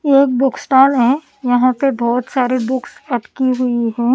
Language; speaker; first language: Hindi; non-native, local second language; Punjabi